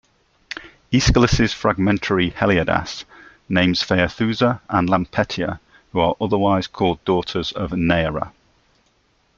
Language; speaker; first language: English; native; English